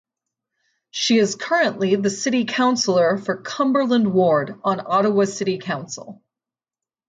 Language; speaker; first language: English; native; English